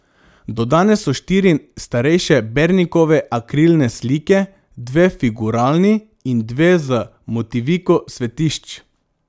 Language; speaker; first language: Slovenian; non-native, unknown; Macedonian